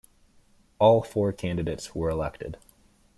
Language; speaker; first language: English; native; English